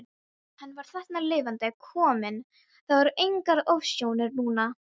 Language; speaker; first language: Icelandic; non-native, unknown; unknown